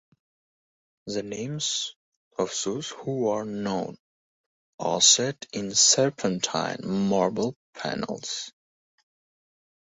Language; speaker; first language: English; non-native, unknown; Uzbek